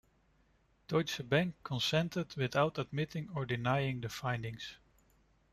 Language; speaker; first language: English; non-native, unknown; Dutch